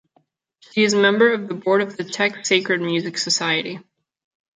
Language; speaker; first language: English; non-native, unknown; Catalan